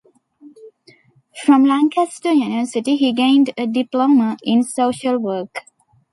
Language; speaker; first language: English; non-native, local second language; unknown